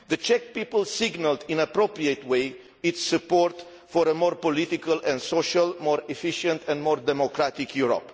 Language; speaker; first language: English; non-native, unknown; Romanian